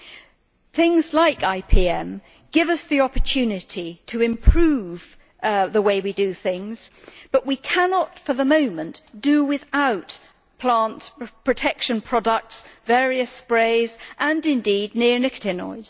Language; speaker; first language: English; native; English